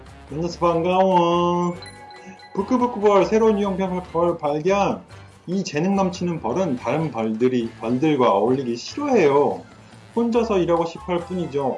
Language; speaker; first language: Korean; native; Korean